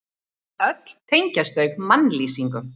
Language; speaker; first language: Icelandic; native; Icelandic